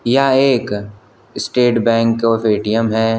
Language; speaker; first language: Hindi; native; Hindi